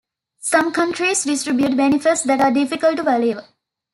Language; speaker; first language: English; non-native, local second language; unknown